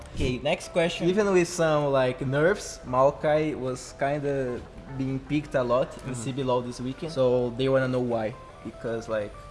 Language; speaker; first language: English; non-native, fluent; Portuguese